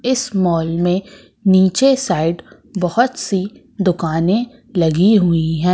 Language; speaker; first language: Hindi; native; Hindi